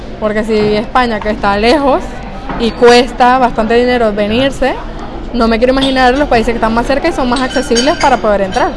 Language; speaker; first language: Spanish; native; Spanish